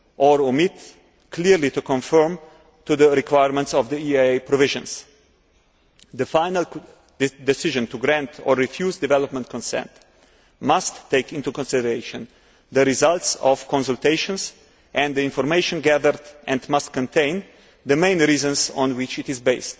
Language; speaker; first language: English; non-native, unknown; Slovenian